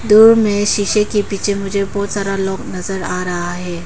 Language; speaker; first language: Hindi; non-native, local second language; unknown